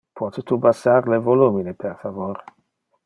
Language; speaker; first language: Interlingua; non-native, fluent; Dutch